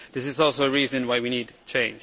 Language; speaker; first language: English; non-native, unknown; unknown